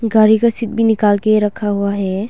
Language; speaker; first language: Hindi; non-native, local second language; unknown